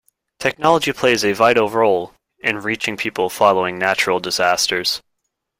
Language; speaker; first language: English; native; English